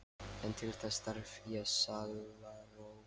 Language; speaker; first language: Icelandic; non-native, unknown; Lithuanian